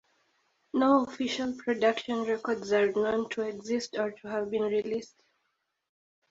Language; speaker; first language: English; native; English